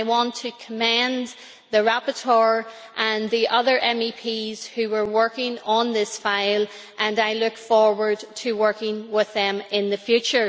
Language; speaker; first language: English; native; English